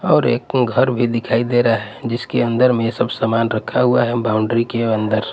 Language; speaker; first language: Hindi; non-native, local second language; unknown